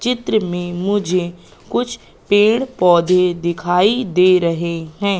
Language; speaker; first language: Hindi; native; Hindi